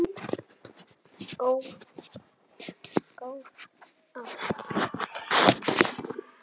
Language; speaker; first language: Icelandic; native; Icelandic